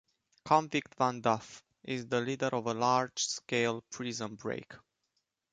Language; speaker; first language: English; non-native, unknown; Romanian